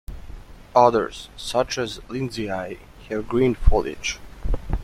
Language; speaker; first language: English; native; English